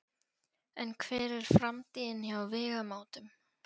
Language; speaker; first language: Icelandic; non-native, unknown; Polish